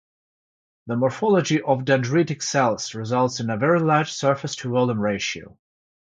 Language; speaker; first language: English; non-native, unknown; Georgian